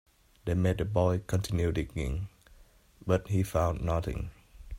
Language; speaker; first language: English; non-native, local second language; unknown